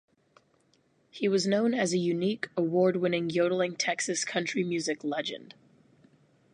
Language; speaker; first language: English; native; English